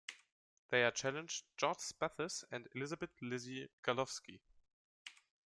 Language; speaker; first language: English; non-native, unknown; German